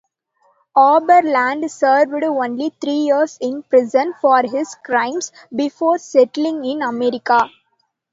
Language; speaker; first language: English; non-native, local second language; Tamil